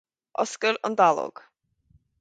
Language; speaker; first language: Irish; native; Irish